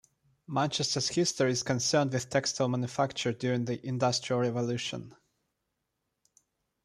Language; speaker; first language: English; non-native, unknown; Russian